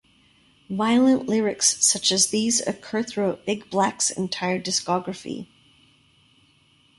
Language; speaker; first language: English; native; English